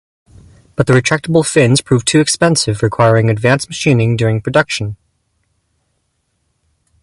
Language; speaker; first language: English; native; English